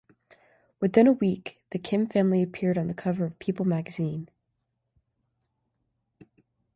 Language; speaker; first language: English; native; English